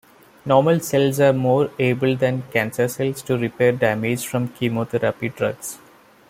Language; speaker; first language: English; non-native, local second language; Malayalam